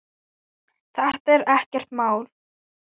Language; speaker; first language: Icelandic; non-native, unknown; Thai